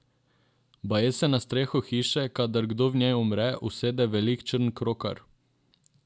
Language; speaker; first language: Slovenian; non-native, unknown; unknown